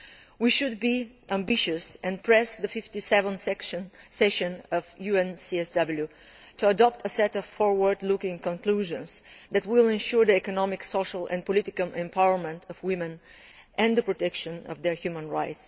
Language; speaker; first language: English; non-native, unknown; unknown